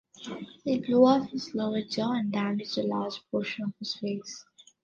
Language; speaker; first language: English; non-native, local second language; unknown